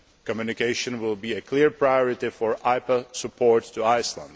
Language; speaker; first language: English; non-native, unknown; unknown